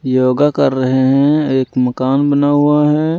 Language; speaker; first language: Hindi; native; Hindi